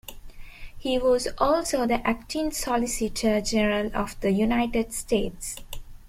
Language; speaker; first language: English; non-native, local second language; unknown